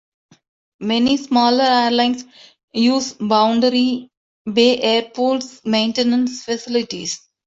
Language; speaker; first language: English; non-native, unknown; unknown